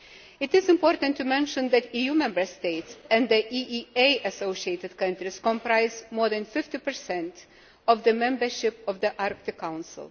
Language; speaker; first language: English; non-native, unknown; Lithuanian